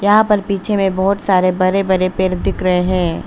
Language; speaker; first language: Hindi; non-native, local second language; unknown